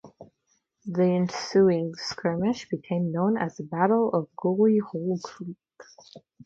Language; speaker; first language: English; non-native, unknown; Russian